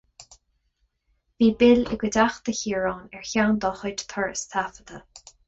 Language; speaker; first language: Irish; non-native, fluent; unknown